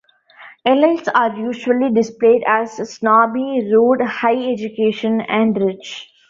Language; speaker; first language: English; non-native, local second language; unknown